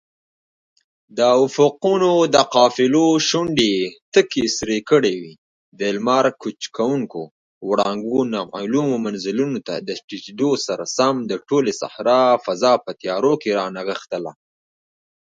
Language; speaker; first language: English; non-native, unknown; Pashto